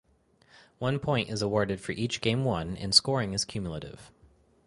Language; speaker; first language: English; native; English